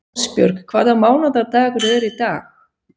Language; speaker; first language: Icelandic; non-native, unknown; Swiss German